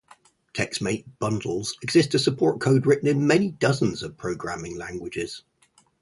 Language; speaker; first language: English; native; English